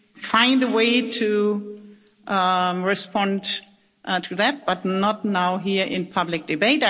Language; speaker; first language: English; non-native, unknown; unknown